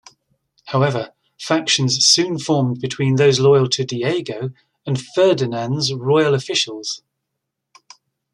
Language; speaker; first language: English; native; English